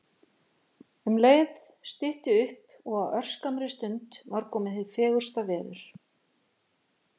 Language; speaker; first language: Icelandic; native; Icelandic